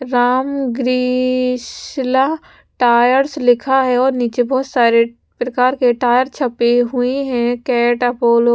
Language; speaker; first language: Hindi; non-native, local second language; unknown